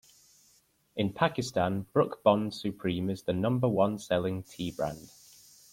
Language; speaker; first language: English; native; English